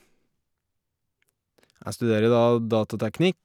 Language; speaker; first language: Norwegian; native; Norwegian